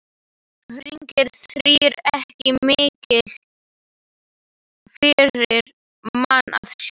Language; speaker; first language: Icelandic; non-native, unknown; Slovak